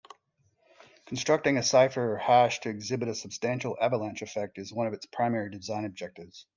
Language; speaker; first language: English; native; English